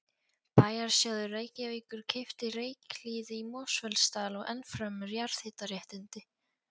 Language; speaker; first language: Icelandic; non-native, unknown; Polish